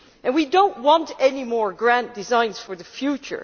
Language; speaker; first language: English; non-native, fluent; Dutch